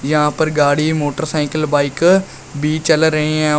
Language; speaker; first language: Hindi; native; Hindi